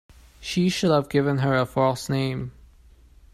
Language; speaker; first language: English; non-native, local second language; Cantonese